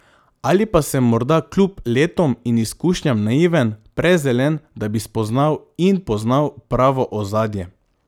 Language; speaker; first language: Slovenian; non-native, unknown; Macedonian